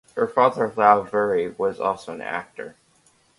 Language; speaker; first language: English; native; English